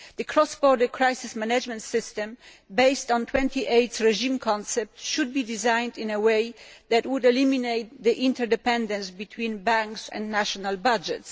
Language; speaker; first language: English; non-native, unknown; Polish